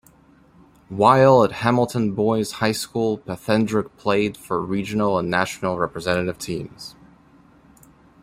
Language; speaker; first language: English; native; English